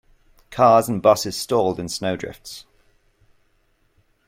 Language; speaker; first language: English; native; English